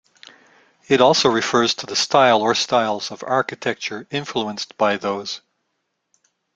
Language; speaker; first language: English; native; English